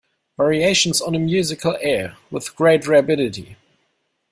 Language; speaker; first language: English; non-native, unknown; German